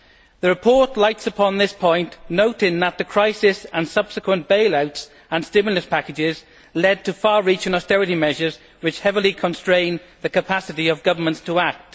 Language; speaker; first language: English; native; English